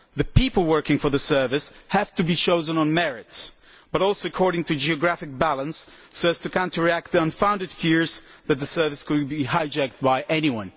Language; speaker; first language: English; non-native, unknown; Polish